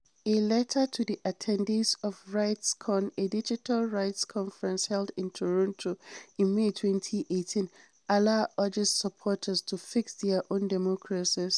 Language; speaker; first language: English; non-native, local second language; Hausa